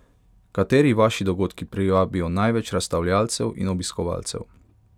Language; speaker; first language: Slovenian; non-native, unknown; Hungarian